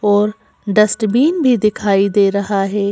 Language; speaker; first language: Hindi; native; Hindi